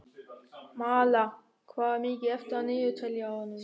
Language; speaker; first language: Icelandic; non-native, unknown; German